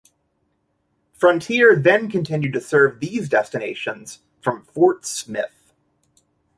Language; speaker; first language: English; native; English